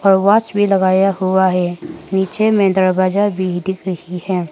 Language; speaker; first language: Hindi; non-native, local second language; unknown